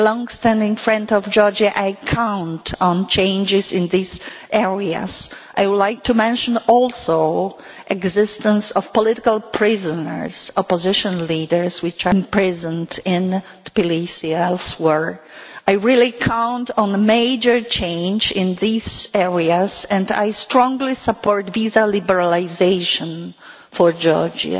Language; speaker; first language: English; non-native, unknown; Polish